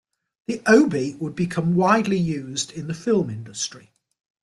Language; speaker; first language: English; native; English